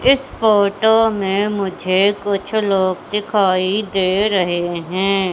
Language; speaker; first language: Hindi; native; Hindi